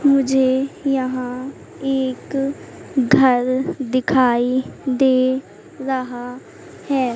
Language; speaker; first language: Hindi; native; Hindi